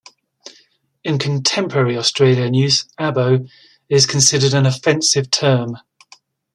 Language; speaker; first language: English; native; English